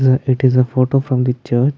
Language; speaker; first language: English; non-native, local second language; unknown